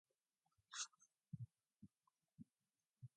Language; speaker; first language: English; non-native, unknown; Mongolian